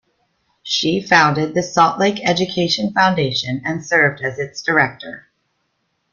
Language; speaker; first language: English; native; English